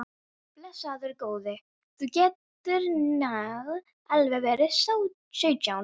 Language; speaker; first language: Icelandic; non-native, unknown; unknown